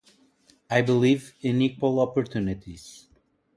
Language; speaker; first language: English; non-native, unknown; Portuguese